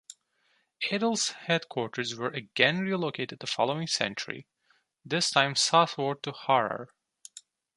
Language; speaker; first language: English; non-native, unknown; Turkish